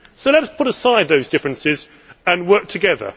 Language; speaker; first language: English; native; English